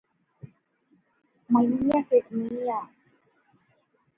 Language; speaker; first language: English; non-native, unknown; Urdu